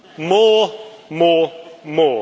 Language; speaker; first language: English; native; English